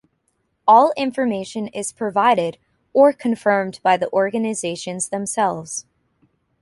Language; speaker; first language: English; native; English